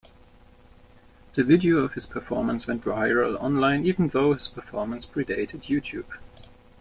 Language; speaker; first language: English; non-native, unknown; German